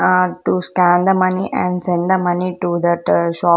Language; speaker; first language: English; non-native, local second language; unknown